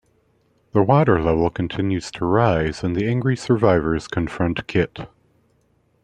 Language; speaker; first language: English; native; English